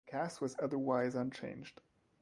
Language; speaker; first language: English; non-native, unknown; French